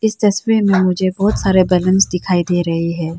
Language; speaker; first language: Hindi; non-native, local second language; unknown